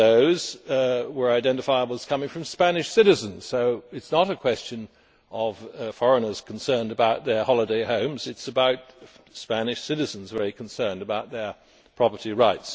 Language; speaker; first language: English; native; English